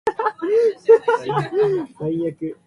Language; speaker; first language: English; native; English